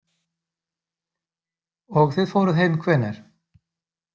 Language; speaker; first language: Icelandic; native; Icelandic